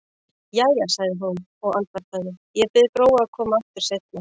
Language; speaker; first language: Icelandic; native; Icelandic